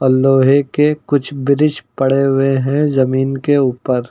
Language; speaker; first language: Hindi; native; Hindi